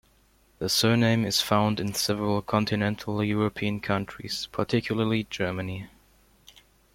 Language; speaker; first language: English; non-native, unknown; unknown